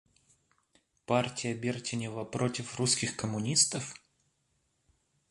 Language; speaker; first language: Russian; native; Russian